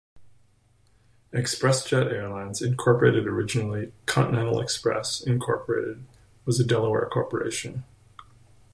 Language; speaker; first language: English; native; English